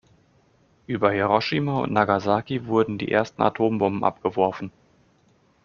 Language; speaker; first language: German; native; German